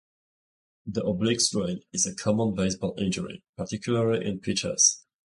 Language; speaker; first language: English; native; English